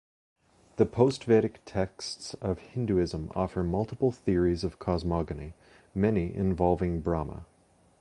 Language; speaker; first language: English; native; English